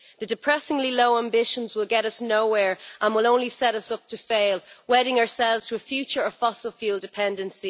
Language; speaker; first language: English; native; English